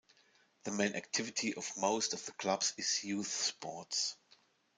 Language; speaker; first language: English; non-native, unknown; German